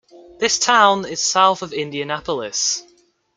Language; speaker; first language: English; native; English